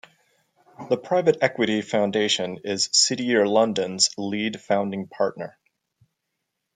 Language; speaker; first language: English; native; English